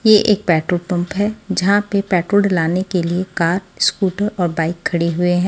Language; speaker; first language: Hindi; native; Hindi